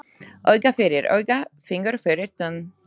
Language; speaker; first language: Icelandic; non-native, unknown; Slovak